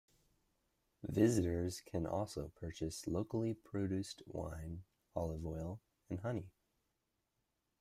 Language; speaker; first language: English; native; English